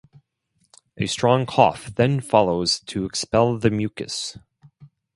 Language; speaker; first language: English; non-native, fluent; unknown